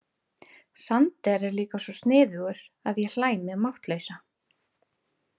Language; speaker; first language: Icelandic; native; Icelandic